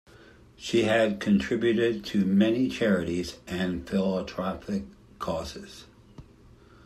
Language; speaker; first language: English; native; English